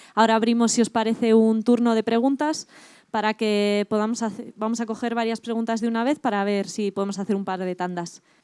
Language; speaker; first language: Spanish; native; Spanish